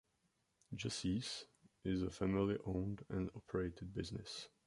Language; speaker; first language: English; non-native, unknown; Czech